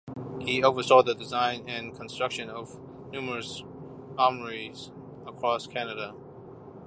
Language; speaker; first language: English; non-native, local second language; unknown